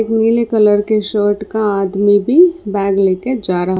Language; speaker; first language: Hindi; non-native, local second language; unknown